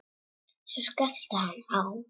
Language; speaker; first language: Icelandic; non-native, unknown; Czech